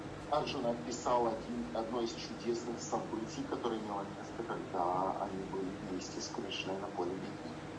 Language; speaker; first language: Russian; native; Russian